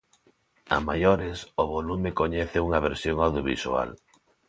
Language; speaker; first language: Galician; non-native, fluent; Spanish